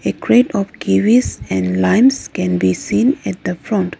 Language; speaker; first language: English; non-native, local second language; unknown